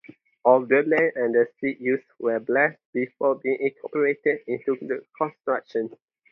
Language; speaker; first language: English; non-native, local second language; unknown